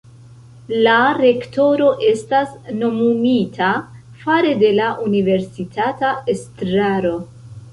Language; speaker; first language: Esperanto; non-native, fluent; Central Kurdish